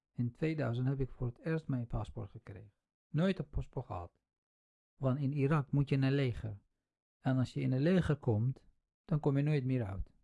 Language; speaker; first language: Dutch; non-native, fluent; Central Kurdish